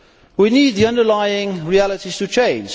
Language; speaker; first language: English; non-native, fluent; Dutch